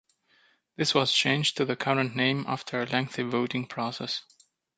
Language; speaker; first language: English; native; English